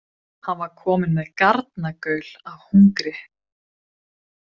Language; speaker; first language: Icelandic; non-native, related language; Swedish